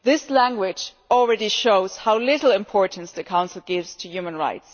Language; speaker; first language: English; non-native, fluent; German